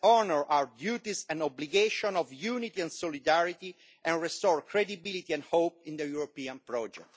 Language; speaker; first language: English; non-native, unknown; Italian